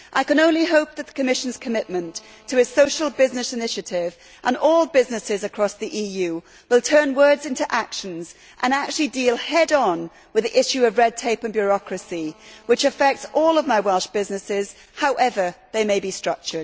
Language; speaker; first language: English; native; English